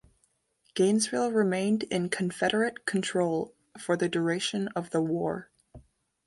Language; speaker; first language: English; native; English